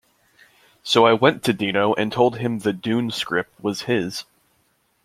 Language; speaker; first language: English; native; English